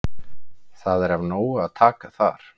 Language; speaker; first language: Icelandic; native; Icelandic